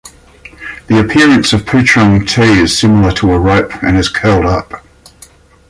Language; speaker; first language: English; native; English